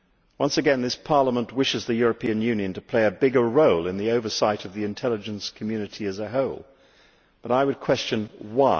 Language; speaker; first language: English; native; English